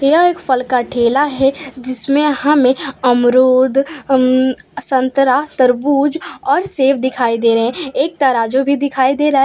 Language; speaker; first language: Hindi; non-native, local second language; Gujarati